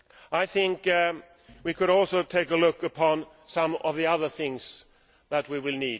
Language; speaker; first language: English; non-native, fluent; Swedish